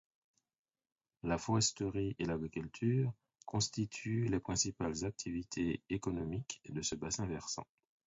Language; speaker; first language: French; non-native, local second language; Haitian Creole